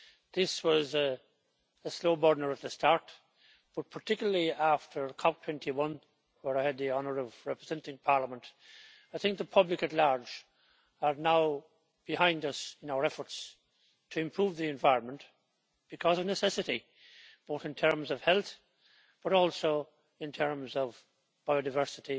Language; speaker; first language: English; native; English